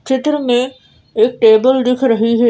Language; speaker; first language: Hindi; native; Hindi